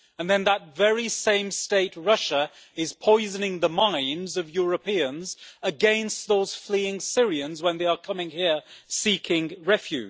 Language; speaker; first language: English; native; English